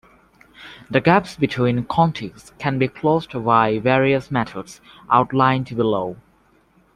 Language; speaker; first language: English; native; English